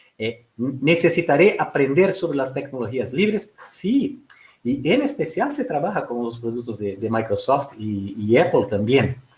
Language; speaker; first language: Spanish; non-native, related language; Portuguese